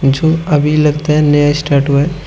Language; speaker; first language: Hindi; native; Hindi